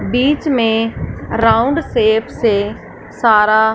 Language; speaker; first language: Hindi; non-native, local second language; Punjabi